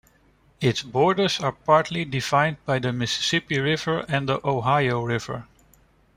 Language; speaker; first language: English; non-native, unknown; Dutch